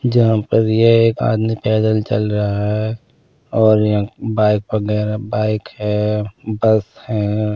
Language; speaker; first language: Hindi; non-native, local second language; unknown